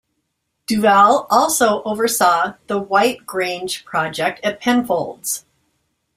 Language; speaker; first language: English; native; English